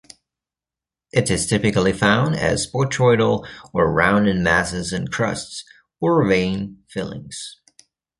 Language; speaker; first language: English; native; English